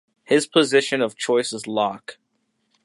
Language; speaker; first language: English; native; English